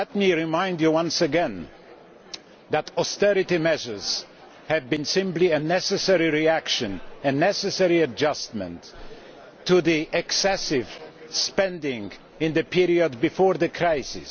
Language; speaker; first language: English; non-native, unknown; Polish